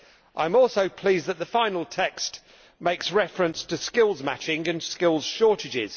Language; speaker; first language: English; native; English